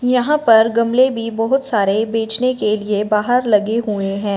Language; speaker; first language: Hindi; non-native, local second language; Punjabi